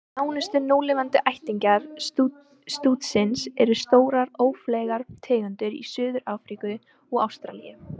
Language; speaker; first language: Icelandic; native; Icelandic